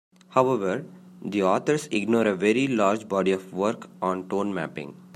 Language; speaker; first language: English; non-native, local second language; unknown